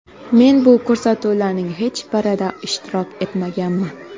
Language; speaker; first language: Uzbek; non-native, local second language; Kara-Kalpak